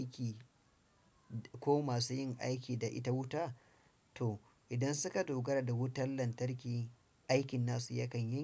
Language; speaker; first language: Hausa; non-native, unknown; Fula